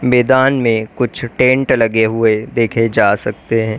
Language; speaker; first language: Hindi; native; Hindi